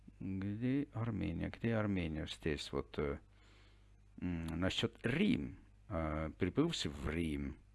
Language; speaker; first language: Russian; non-native, fluent; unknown